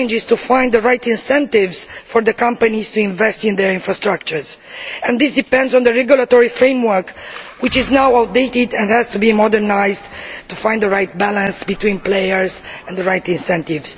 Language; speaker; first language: English; non-native, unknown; Romanian